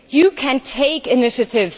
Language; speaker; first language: English; non-native, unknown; German